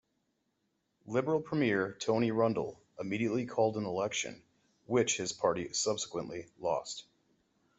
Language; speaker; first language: English; native; English